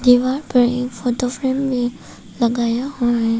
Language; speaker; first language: Hindi; non-native, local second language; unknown